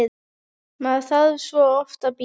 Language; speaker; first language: Icelandic; native; Icelandic